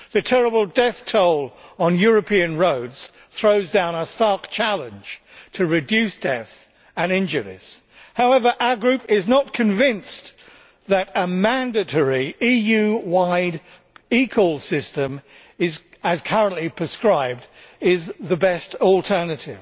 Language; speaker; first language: English; native; English